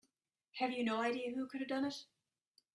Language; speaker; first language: English; native; English